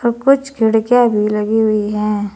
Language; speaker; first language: Hindi; native; Hindi